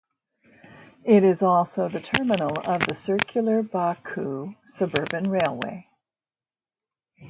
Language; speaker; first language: English; native; English